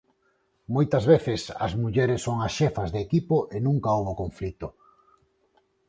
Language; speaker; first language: Galician; non-native, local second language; Spanish